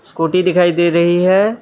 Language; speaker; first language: Hindi; non-native, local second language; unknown